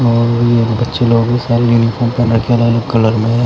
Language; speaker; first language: Hindi; non-native, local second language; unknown